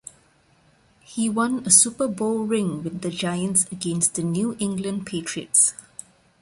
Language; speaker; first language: English; non-native, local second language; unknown